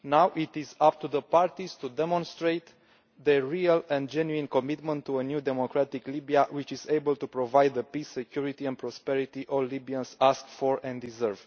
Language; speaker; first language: English; non-native, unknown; Romanian